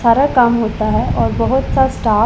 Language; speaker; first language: Hindi; non-native, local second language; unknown